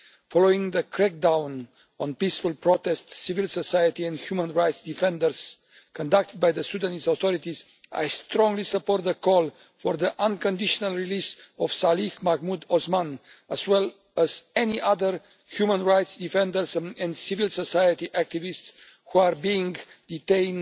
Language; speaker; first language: English; non-native, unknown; Romanian